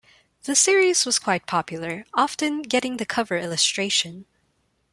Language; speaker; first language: English; non-native, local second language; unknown